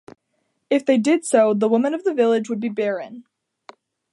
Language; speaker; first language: English; native; English